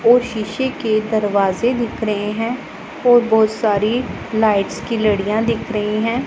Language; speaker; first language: Hindi; non-native, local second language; Punjabi